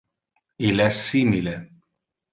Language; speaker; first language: Interlingua; non-native, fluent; Italian